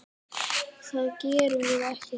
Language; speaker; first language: Icelandic; native; Icelandic